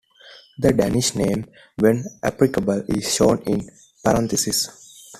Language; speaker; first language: English; non-native, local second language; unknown